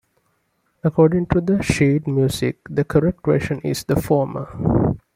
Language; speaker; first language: English; non-native, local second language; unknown